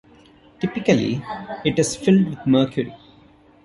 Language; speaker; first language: English; non-native, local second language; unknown